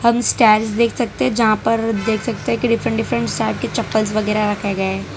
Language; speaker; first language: Hindi; non-native, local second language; Gujarati